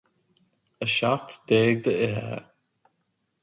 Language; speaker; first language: Irish; non-native, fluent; English